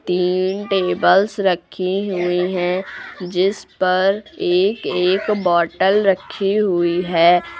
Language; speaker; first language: Hindi; native; Hindi